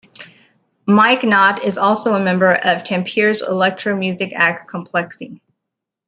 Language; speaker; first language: English; native; English